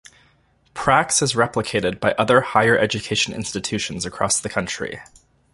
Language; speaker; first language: English; native; English